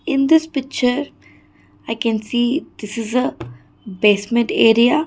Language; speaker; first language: English; non-native, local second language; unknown